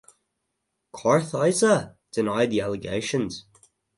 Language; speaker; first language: English; native; English